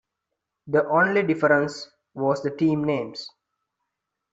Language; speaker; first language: English; non-native, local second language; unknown